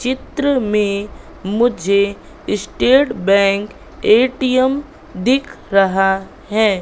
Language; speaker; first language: Hindi; native; Hindi